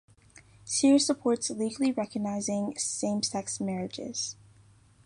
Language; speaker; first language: English; native; English